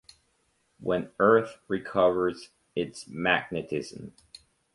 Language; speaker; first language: English; native; English